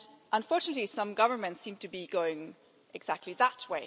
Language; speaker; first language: English; non-native, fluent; German